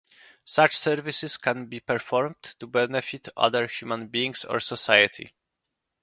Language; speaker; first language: English; non-native, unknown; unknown